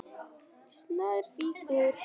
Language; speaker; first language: Icelandic; non-native, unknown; Vietnamese